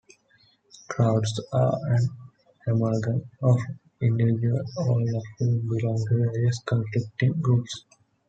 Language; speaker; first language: English; non-native, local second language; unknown